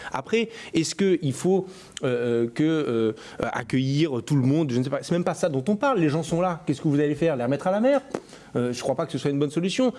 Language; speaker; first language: French; native; French